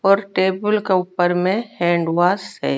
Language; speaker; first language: Hindi; non-native, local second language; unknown